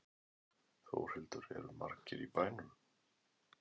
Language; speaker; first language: Icelandic; native; Icelandic